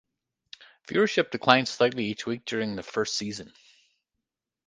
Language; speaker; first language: English; native; English